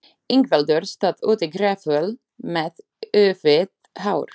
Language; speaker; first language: Icelandic; non-native, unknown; Slovak